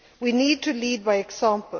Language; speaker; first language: English; non-native, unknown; Swedish